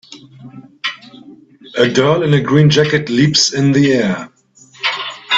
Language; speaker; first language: English; native; English